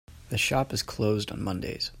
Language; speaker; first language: English; native; English